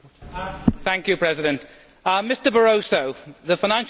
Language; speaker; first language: English; native; English